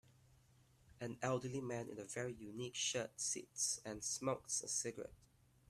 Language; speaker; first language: English; non-native, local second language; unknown